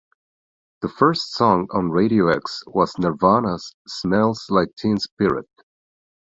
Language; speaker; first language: English; non-native, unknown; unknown